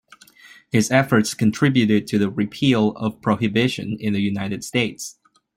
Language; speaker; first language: English; non-native, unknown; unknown